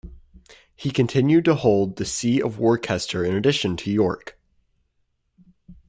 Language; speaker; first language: English; native; English